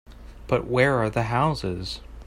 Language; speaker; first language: English; native; English